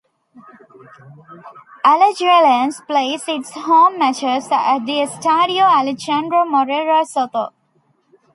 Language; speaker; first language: English; non-native, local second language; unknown